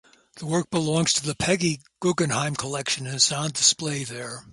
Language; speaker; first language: English; native; English